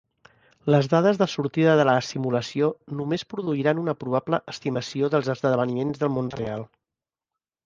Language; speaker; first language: Catalan; native; Catalan